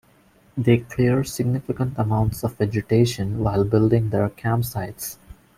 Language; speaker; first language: English; non-native, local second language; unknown